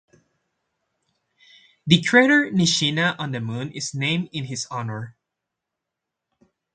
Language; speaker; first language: English; native; English